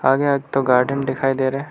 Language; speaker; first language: Hindi; non-native, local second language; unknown